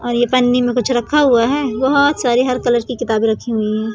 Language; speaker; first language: Hindi; native; Hindi